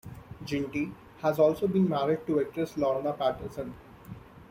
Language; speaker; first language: English; non-native, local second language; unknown